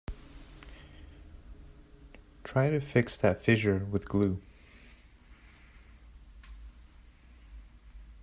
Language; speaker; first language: English; native; English